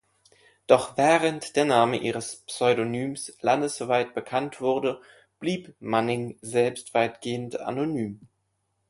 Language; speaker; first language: German; native; German